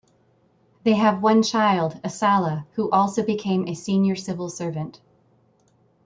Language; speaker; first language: English; native; English